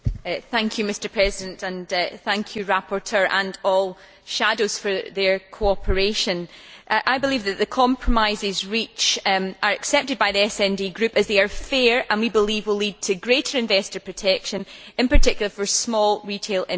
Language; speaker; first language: English; native; English